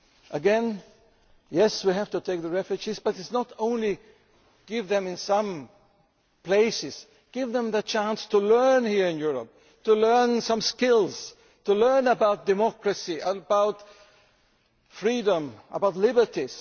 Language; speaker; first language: English; non-native, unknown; German